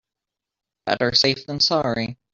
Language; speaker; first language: English; native; English